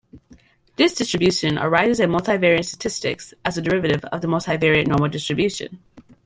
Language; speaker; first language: English; native; English